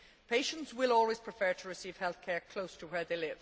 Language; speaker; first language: English; native; English